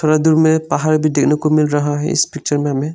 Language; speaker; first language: Hindi; non-native, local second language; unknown